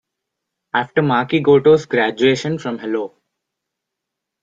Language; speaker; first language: English; non-native, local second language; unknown